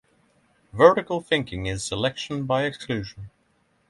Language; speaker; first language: English; non-native, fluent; Norwegian